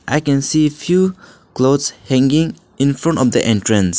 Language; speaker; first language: English; non-native, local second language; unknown